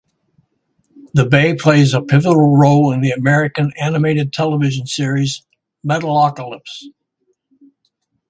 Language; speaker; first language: English; native; English